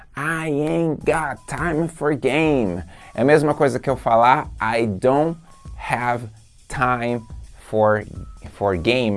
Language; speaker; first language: English; non-native, fluent; Portuguese